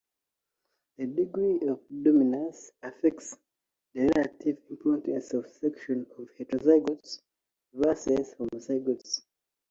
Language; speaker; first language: English; native; English